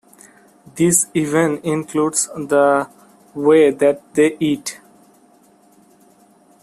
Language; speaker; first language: English; non-native, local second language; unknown